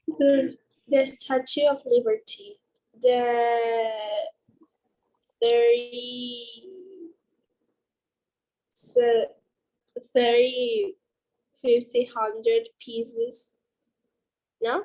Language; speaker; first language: English; non-native, learner; Spanish